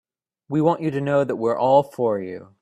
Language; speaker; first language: English; native; English